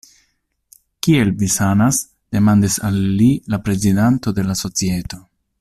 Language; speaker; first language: Esperanto; non-native, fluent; Italian